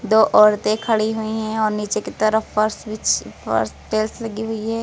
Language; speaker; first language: Hindi; native; Hindi